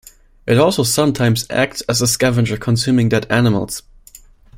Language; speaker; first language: English; non-native, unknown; German